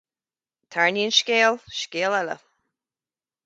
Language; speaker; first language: Irish; native; Irish